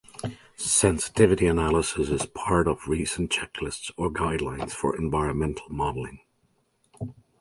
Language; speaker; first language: English; native; English